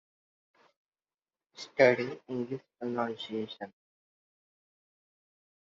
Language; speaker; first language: English; non-native, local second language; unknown